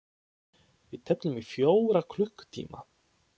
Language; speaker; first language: Icelandic; non-native, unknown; Polish